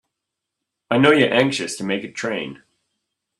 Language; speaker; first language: English; native; English